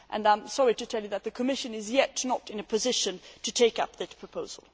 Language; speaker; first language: English; non-native, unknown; Swedish